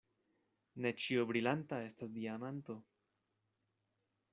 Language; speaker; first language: Esperanto; non-native, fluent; Spanish